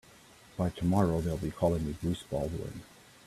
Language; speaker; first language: English; native; English